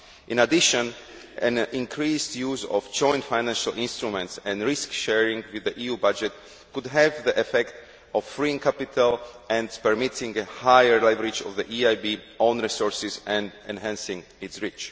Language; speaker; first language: English; non-native, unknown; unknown